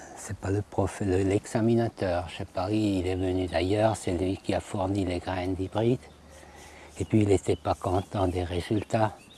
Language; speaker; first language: French; non-native, fluent; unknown